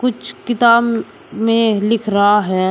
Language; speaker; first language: Hindi; native; Hindi